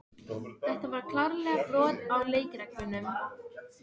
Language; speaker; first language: Icelandic; non-native, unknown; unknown